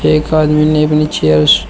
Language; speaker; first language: Hindi; native; Hindi